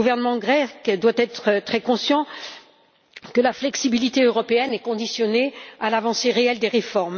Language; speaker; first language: French; native; French